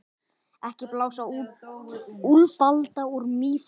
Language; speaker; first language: Icelandic; native; Icelandic